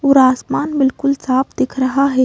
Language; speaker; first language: Hindi; native; Hindi